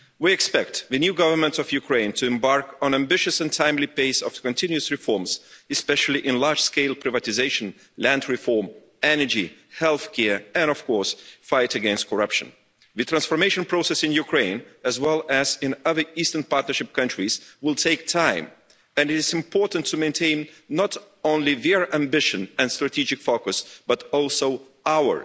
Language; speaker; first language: English; non-native, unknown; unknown